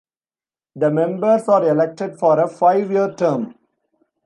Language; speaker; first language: English; non-native, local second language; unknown